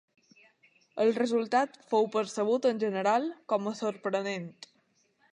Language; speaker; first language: Catalan; native; Catalan